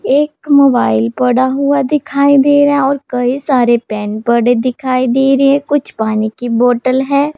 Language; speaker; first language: Hindi; non-native, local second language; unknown